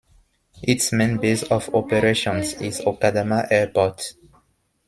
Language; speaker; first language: English; non-native, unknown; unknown